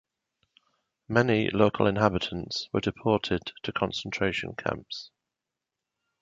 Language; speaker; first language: English; native; English